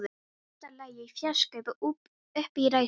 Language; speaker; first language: Icelandic; non-native, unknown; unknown